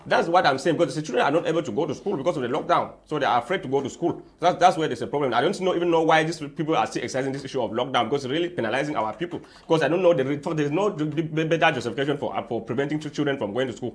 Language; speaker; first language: English; non-native, local second language; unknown